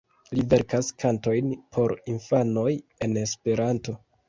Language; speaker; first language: Esperanto; non-native, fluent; Kinyarwanda